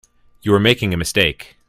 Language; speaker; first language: English; native; English